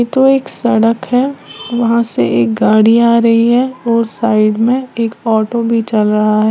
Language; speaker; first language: Hindi; native; Hindi